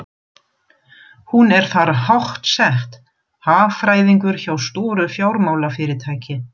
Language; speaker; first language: Icelandic; non-native, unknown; German